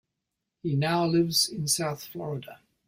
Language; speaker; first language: English; native; English